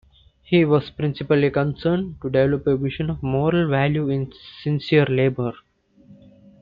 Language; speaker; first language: English; non-native, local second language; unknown